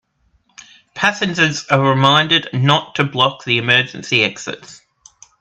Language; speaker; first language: English; native; English